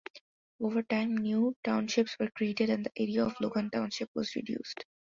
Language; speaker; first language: English; non-native, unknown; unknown